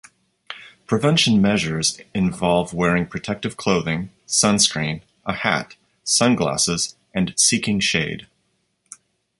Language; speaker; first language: English; native; English